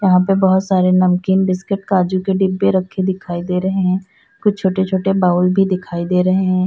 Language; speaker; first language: Hindi; native; Hindi